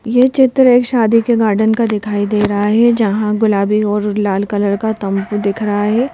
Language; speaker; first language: Hindi; native; Hindi